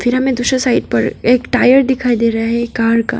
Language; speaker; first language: Hindi; non-native, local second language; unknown